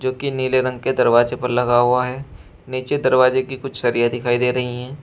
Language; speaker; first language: Hindi; native; Hindi